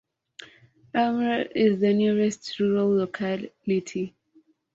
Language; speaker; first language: English; non-native, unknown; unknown